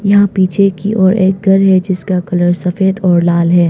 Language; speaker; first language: Hindi; non-native, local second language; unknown